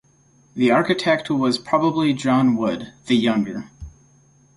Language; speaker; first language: English; native; English